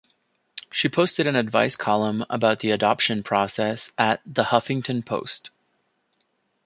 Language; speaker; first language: English; native; English